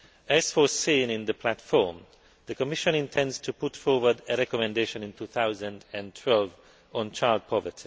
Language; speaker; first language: English; non-native, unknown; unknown